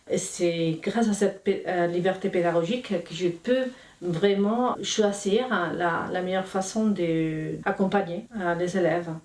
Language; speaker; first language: French; non-native, fluent; Spanish